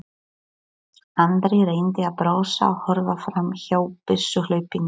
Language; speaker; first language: Icelandic; non-native, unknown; Polish